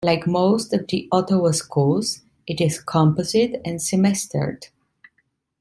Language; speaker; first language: English; non-native, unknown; Italian